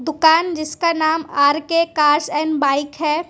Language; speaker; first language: Hindi; non-native, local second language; Gujarati